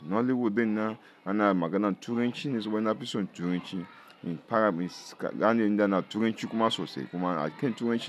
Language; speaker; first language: Hausa; non-native, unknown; Yoruba